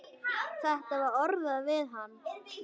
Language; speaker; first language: Icelandic; native; Icelandic